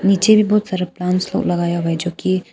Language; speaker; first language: Hindi; non-native, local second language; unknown